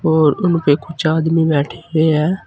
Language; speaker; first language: Hindi; native; Hindi